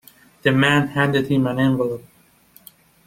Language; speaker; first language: English; non-native, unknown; Persian